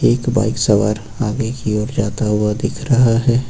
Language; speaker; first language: Hindi; native; Hindi